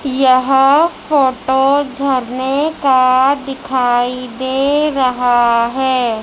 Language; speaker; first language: Hindi; native; Hindi